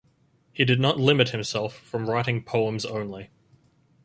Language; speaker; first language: English; native; English